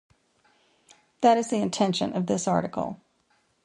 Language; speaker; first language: English; native; English